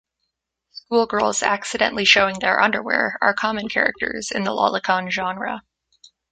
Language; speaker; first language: English; native; English